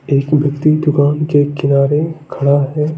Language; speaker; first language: Hindi; non-native, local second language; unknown